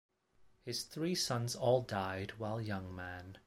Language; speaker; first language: English; non-native, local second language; Cantonese